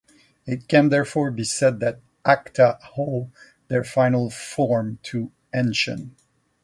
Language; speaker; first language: English; non-native, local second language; French